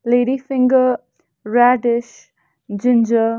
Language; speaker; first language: English; non-native, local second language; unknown